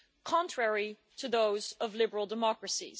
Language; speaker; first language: English; non-native, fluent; Dutch